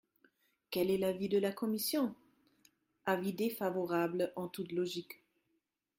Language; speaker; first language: French; non-native, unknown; German